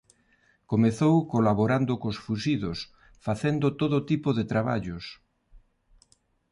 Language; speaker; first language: Galician; non-native, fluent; Spanish